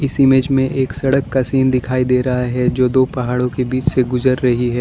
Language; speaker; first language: Hindi; non-native, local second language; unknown